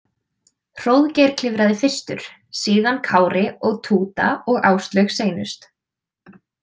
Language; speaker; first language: Icelandic; native; Icelandic